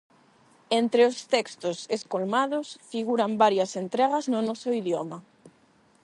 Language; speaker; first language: Galician; non-native, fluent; Spanish